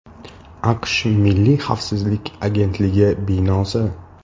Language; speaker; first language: Uzbek; native; Uzbek